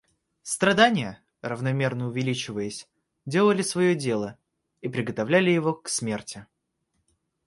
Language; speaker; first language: Russian; native; Russian